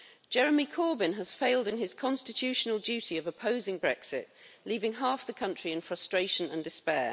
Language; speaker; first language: English; native; English